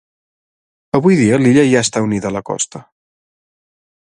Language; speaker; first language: Catalan; native; Catalan